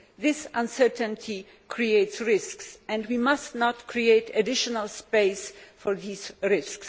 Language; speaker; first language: English; non-native, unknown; Polish